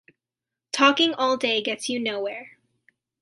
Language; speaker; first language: English; native; English